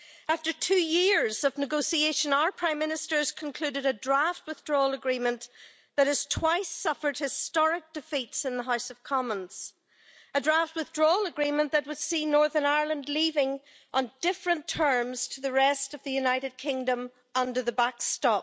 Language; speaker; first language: English; native; English